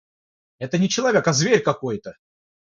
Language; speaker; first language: Russian; non-native, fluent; Georgian